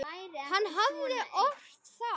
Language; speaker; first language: Icelandic; native; Icelandic